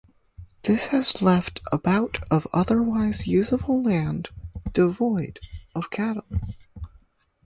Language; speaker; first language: English; native; English